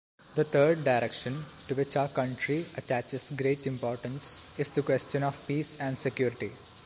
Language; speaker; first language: English; non-native, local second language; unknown